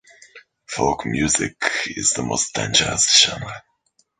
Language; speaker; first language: English; native; English